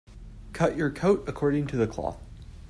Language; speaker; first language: English; native; English